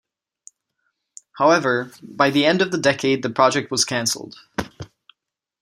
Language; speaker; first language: English; non-native, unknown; Czech